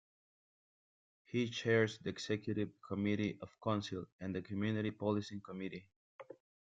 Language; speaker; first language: English; non-native, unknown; Spanish